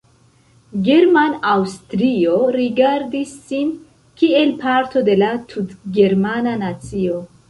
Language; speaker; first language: Esperanto; non-native, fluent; Central Kurdish